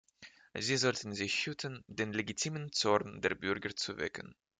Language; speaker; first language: German; non-native, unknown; Russian